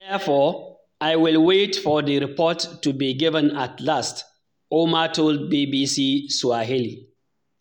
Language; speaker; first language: English; non-native, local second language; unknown